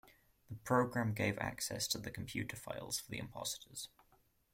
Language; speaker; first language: English; native; English